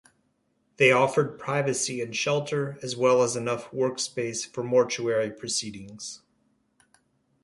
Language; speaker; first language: English; native; English